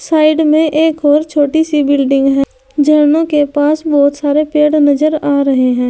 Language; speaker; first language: Hindi; native; Hindi